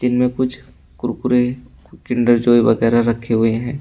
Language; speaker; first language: Hindi; native; Hindi